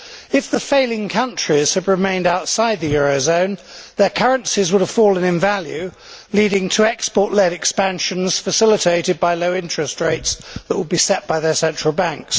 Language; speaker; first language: English; native; English